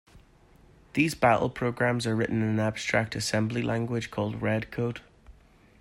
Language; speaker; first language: English; native; English